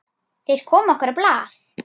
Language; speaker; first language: Icelandic; native; Icelandic